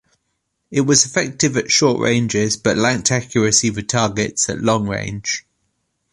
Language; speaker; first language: English; native; English